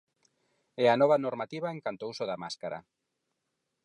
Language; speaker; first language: Galician; non-native, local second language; Spanish